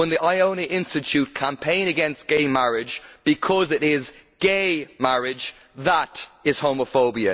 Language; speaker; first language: English; native; English